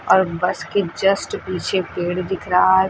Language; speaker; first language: Hindi; native; Hindi